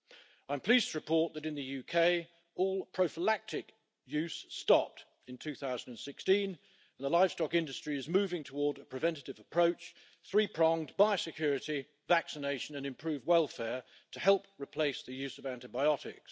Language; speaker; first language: English; native; English